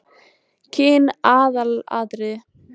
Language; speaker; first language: Icelandic; native; Icelandic